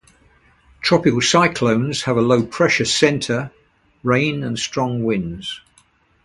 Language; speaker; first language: English; native; English